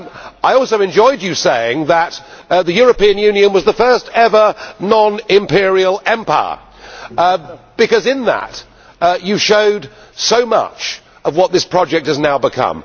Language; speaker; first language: English; native; English